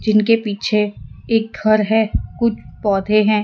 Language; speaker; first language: Hindi; non-native, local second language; Gujarati